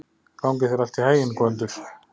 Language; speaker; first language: Icelandic; native; Icelandic